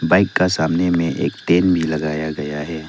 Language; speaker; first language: Hindi; non-native, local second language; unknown